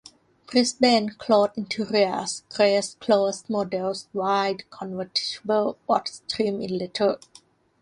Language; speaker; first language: English; non-native, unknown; Thai